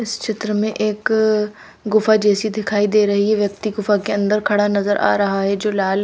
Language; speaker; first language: Hindi; non-native, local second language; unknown